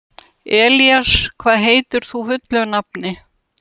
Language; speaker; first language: Icelandic; non-native, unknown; Russian